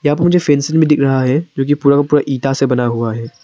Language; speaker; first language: Hindi; non-native, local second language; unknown